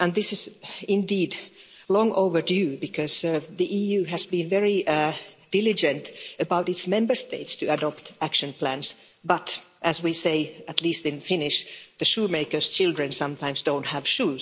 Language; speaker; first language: English; non-native, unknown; Finnish